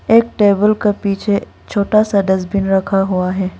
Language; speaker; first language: Hindi; non-native, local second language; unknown